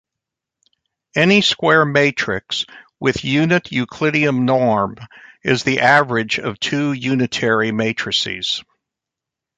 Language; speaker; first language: English; native; English